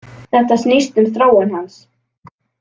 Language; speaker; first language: Icelandic; native; Icelandic